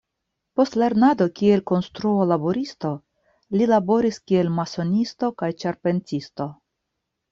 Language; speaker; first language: Esperanto; non-native, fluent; Russian